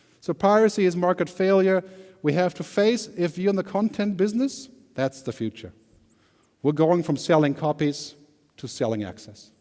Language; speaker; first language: English; non-native, fluent; German